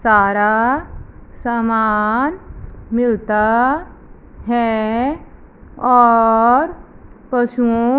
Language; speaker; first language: Hindi; non-native, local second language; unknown